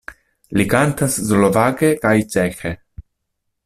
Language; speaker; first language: Esperanto; non-native, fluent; Italian